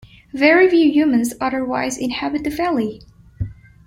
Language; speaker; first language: English; non-native, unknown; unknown